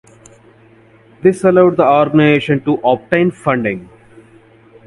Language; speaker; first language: English; non-native, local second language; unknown